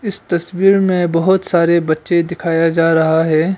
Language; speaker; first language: Hindi; non-native, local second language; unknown